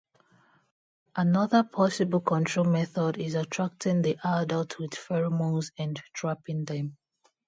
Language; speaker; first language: English; non-native, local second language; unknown